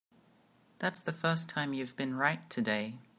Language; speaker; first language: English; native; English